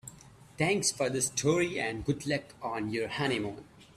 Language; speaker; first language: English; non-native, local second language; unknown